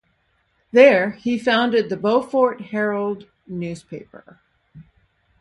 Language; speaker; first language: English; native; English